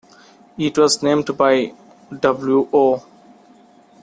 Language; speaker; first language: English; non-native, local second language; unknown